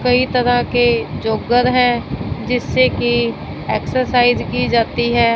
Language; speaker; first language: Hindi; non-native, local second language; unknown